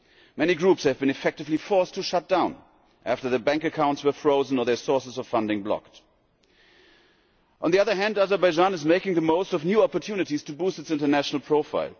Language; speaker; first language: English; non-native, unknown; German